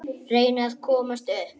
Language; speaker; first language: Icelandic; native; Icelandic